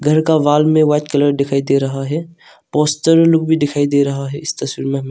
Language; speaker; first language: Hindi; non-native, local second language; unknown